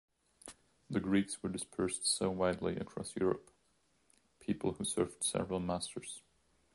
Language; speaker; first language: English; non-native, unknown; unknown